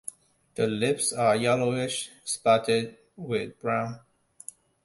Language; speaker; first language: English; non-native, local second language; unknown